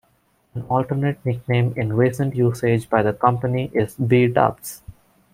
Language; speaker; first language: English; non-native, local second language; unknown